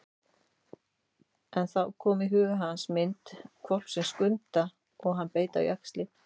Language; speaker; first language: Icelandic; native; Icelandic